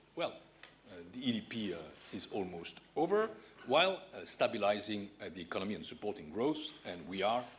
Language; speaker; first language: English; non-native, fluent; French